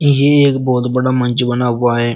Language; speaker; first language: Hindi; native; Hindi